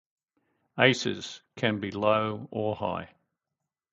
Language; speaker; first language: English; native; English